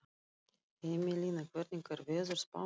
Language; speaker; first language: Icelandic; non-native, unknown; Russian